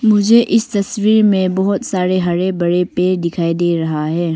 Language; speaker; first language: Hindi; early bilingual, other home language; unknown